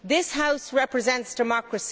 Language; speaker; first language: English; native; English